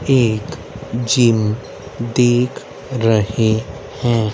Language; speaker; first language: Hindi; native; Hindi